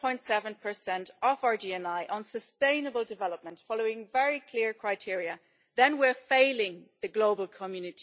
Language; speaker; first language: English; non-native, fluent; German